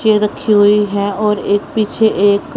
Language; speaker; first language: Hindi; non-native, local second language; Punjabi